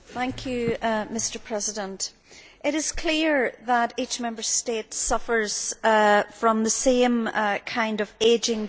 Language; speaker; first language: English; native; English